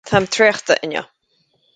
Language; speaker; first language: Irish; native; Irish